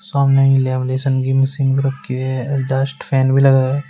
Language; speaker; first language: Hindi; native; Hindi